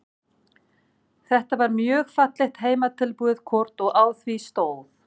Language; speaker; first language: Icelandic; non-native, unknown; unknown